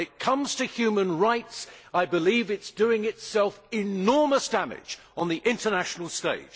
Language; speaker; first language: English; native; English